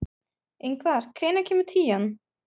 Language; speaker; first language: Icelandic; non-native, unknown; German